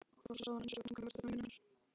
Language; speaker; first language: Icelandic; native; Icelandic